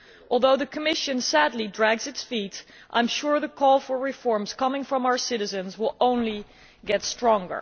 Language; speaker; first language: English; non-native, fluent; Dutch